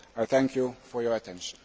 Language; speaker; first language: English; non-native, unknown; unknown